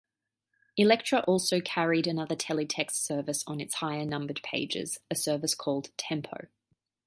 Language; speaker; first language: English; native; English